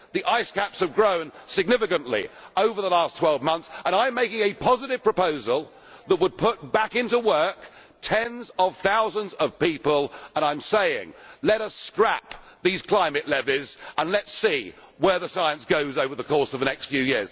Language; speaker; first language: English; native; English